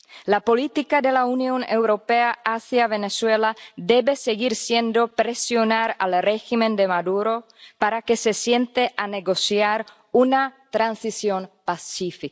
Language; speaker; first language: Spanish; non-native, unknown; Czech